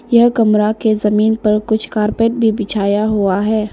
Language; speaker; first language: Hindi; non-native, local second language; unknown